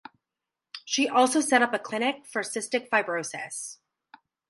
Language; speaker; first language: English; native; English